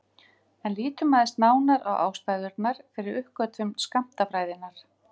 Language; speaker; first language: Icelandic; native; Icelandic